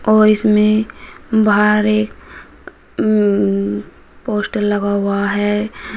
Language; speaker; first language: Hindi; native; Hindi